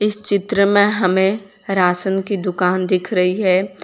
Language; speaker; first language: Hindi; non-native, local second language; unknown